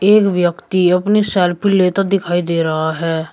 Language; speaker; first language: Hindi; native; Hindi